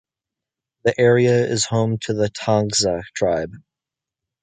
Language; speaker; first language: English; native; English